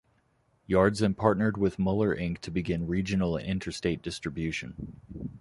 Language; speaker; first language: English; native; English